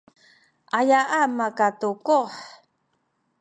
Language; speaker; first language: Sakizaya; non-native, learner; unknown